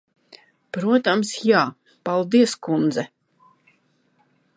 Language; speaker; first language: Latvian; non-native, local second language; Russian